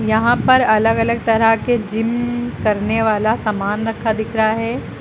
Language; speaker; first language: Hindi; native; Hindi